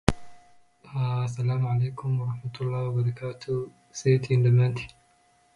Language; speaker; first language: English; native; English